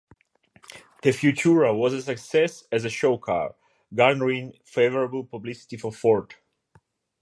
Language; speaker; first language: English; non-native, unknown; Ukrainian